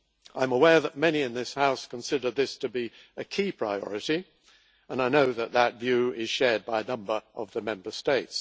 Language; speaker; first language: English; native; English